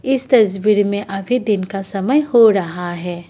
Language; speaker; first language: Hindi; non-native, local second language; Assamese